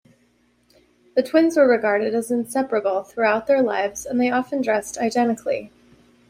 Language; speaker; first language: English; native; English